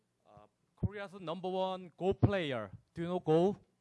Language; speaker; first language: English; non-native, fluent; Korean